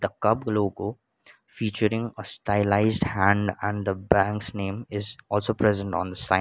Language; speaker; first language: English; non-native, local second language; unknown